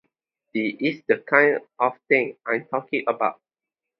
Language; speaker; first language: English; non-native, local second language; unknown